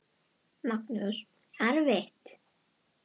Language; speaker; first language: Icelandic; non-native, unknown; Indonesian